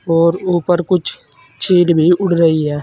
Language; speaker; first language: Hindi; native; Hindi